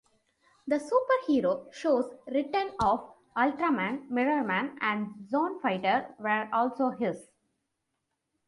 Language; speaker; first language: English; non-native, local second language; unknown